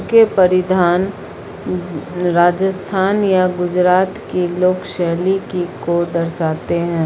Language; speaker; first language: Hindi; native; Hindi